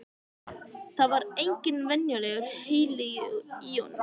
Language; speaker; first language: Icelandic; native; Icelandic